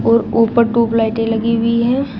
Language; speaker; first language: Hindi; native; Hindi